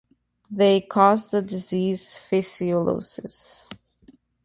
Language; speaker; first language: English; native; English